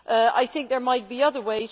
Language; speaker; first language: English; non-native, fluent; Dutch